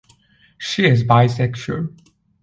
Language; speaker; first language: English; non-native, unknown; Chinese